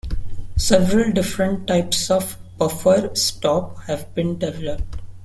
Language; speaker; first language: English; non-native, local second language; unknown